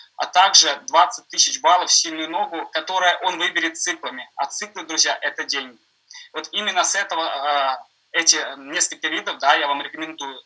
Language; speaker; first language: Russian; native; Russian